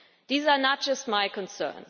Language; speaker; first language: English; non-native, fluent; German